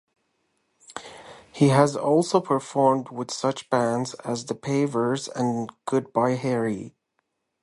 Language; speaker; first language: English; native; English